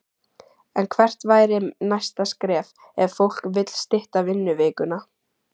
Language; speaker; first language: Icelandic; native; Icelandic